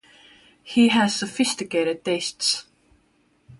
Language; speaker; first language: English; non-native, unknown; Estonian